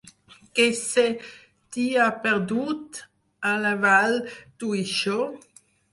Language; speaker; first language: Catalan; non-native, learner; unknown